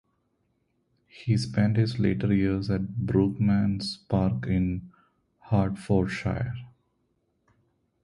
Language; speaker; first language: English; non-native, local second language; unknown